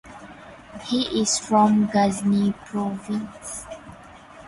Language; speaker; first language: English; non-native, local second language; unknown